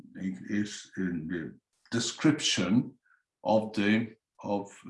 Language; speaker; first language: English; non-native, fluent; Italian